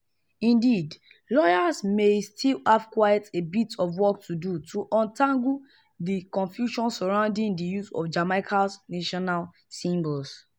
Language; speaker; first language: English; non-native, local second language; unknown